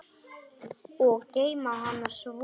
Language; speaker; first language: Icelandic; non-native, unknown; Polish